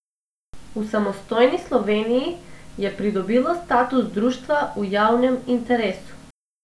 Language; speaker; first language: Slovenian; non-native, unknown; Macedonian